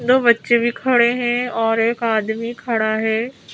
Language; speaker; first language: Hindi; native; Hindi